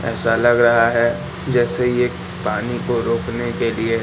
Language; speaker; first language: Hindi; native; Hindi